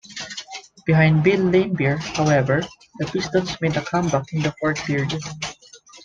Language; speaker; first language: English; non-native, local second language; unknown